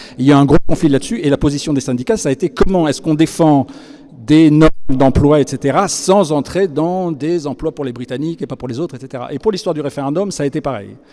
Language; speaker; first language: French; native; French